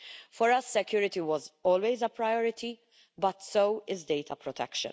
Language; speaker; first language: English; non-native, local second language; Maltese